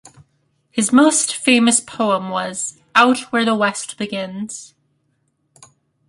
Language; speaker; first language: English; native; English